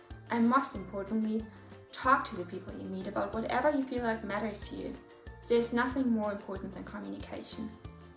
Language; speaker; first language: English; non-native, fluent; German